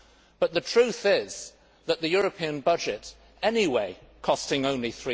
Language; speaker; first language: English; native; English